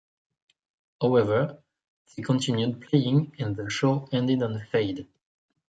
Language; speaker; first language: English; non-native, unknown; French